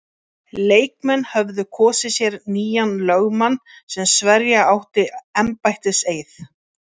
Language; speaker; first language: Icelandic; native; Icelandic